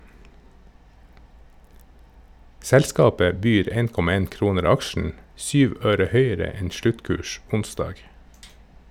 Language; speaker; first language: Norwegian; native; Norwegian